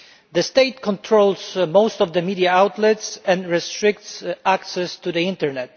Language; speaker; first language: English; non-native, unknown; Polish